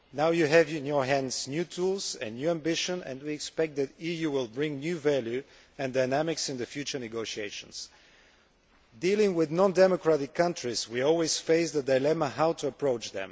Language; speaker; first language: English; non-native, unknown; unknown